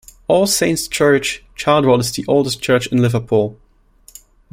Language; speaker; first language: English; non-native, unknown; German